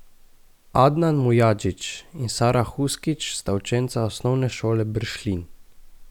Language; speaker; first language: Slovenian; native; Slovenian